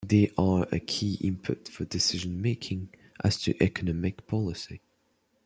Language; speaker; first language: English; non-native, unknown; French